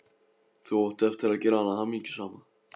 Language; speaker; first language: Icelandic; non-native, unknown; Polish